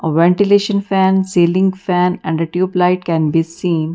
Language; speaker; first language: English; non-native, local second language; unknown